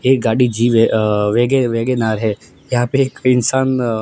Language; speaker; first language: Hindi; non-native, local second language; Gujarati